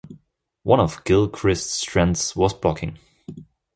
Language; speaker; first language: English; non-native, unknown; German